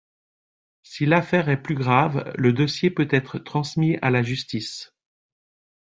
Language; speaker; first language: French; native; French